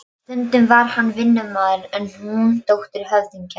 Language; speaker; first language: Icelandic; non-native, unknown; Polish